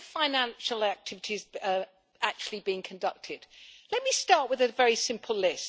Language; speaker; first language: English; native; English